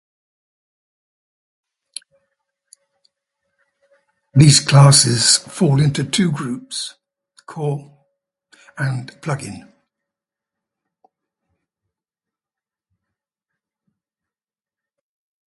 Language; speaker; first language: English; native; English